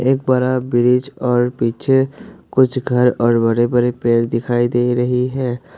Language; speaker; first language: Hindi; non-native, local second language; Assamese